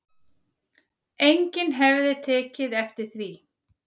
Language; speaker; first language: Icelandic; native; Icelandic